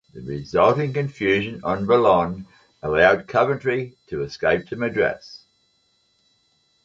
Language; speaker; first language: English; native; English